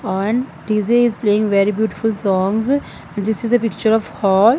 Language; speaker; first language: English; non-native, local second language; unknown